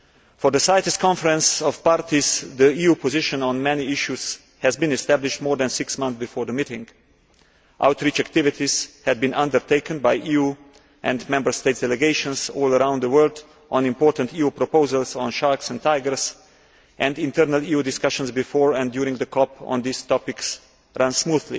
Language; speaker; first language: English; non-native, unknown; Slovenian